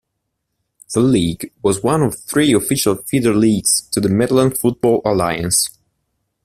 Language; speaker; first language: English; non-native, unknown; Italian